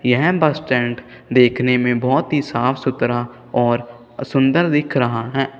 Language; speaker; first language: Hindi; non-native, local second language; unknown